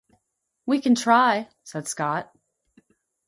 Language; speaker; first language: English; native; English